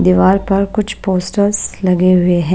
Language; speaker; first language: Hindi; non-native, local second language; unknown